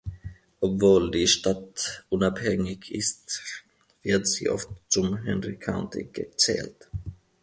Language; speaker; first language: German; non-native, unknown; Finnish